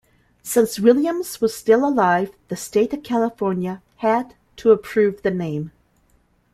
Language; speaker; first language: English; native; English